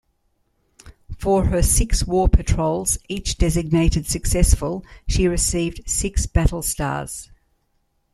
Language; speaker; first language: English; native; English